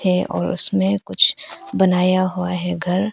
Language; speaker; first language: Hindi; early bilingual, other home language; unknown